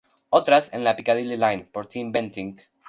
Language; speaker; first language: Spanish; native; Spanish